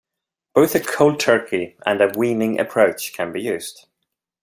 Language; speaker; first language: English; non-native, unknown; Swedish